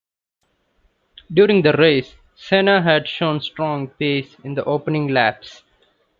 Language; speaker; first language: English; non-native, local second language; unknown